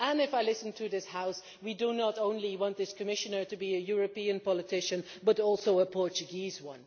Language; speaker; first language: English; non-native, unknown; Dutch